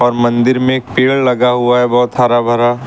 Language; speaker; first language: Hindi; native; Hindi